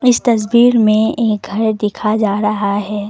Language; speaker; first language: Hindi; non-native, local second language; Assamese